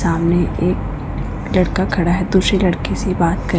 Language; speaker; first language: Hindi; non-native, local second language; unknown